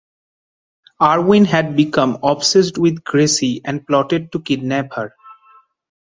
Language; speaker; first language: English; non-native, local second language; Bangla